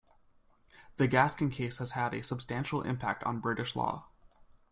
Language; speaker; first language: English; native; English